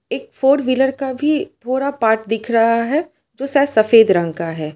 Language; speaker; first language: Hindi; non-native, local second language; Gujarati